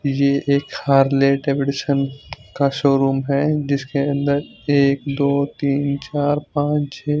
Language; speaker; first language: Hindi; non-native, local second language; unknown